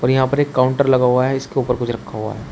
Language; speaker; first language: Hindi; native; Hindi